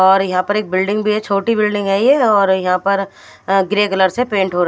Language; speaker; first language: Hindi; non-native, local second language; Punjabi